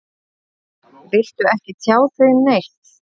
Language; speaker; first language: Icelandic; native; Icelandic